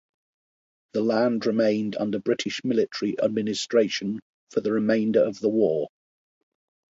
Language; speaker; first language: English; native; English